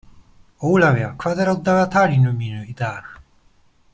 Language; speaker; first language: Icelandic; non-native, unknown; Polish